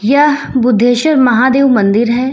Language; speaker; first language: Hindi; native; Hindi